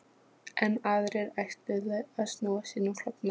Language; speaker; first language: Icelandic; non-native, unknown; Polish